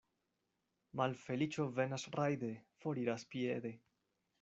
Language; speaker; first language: Esperanto; non-native, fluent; Spanish